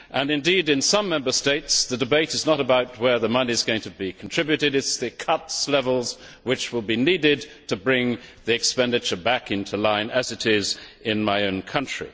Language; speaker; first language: English; native; English